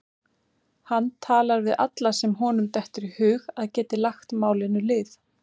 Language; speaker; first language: Icelandic; native; Icelandic